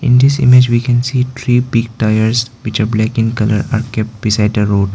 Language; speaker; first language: English; non-native, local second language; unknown